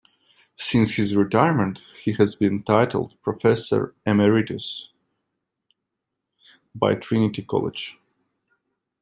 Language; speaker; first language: English; non-native, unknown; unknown